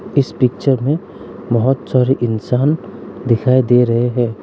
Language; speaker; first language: Hindi; non-native, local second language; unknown